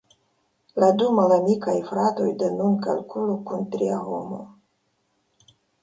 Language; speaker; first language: Esperanto; non-native, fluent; Russian